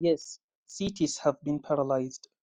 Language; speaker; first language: English; non-native, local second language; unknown